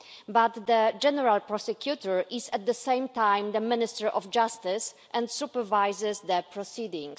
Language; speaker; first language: English; non-native, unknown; Polish